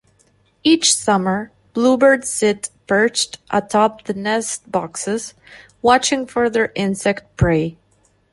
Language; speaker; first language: English; non-native, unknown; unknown